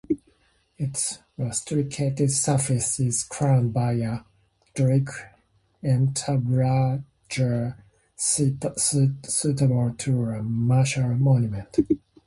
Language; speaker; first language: English; native; English